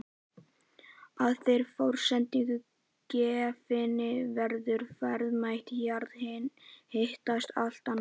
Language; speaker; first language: Icelandic; native; Icelandic